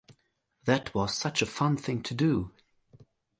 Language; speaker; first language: English; non-native, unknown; German